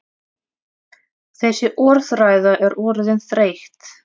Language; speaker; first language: Icelandic; non-native, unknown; Russian